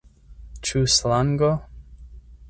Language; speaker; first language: Esperanto; non-native, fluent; English